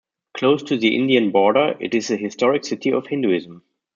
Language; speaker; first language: English; non-native, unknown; German